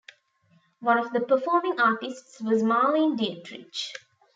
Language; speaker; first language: English; non-native, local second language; Tamil